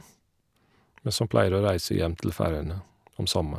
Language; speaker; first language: Norwegian; non-native, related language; Faroese